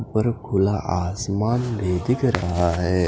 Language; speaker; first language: Hindi; non-native, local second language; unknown